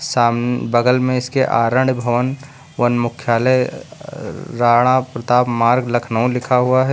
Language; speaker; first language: Hindi; native; Hindi